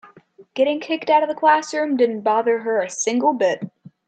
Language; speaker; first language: English; native; English